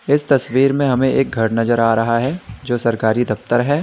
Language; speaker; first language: Hindi; native; Hindi